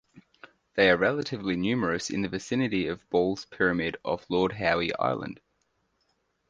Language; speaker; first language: English; native; English